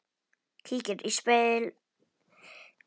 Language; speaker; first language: Icelandic; non-native, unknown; Polish